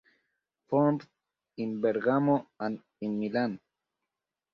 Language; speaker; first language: English; native; English